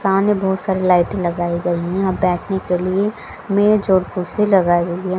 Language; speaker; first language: Hindi; native; Hindi